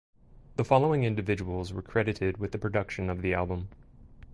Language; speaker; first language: English; native; English